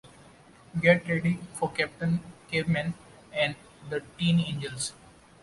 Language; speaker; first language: English; non-native, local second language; Marathi